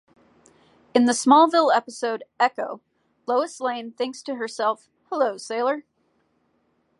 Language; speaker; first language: English; native; English